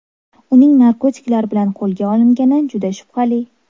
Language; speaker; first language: Uzbek; native; Uzbek